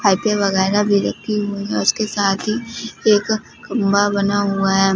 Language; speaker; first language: Hindi; non-native, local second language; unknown